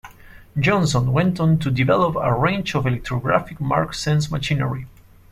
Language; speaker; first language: English; non-native, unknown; Spanish